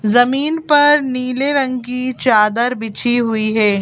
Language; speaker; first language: Hindi; native; Hindi